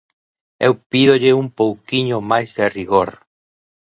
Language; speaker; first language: Galician; native; Galician